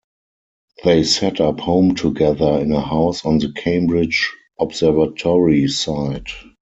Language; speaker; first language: English; non-native, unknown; German